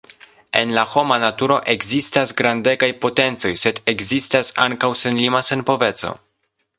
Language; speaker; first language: Esperanto; non-native, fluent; Polish